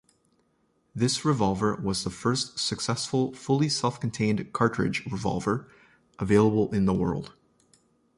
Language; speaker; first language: English; native; English